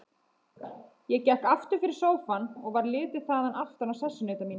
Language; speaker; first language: Icelandic; native; Icelandic